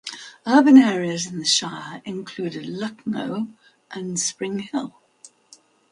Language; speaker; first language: English; native; English